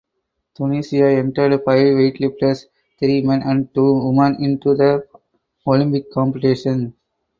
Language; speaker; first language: English; non-native, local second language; Tamil